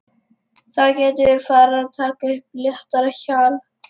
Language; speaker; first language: Icelandic; non-native, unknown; Lithuanian